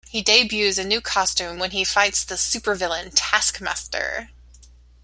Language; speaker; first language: English; native; English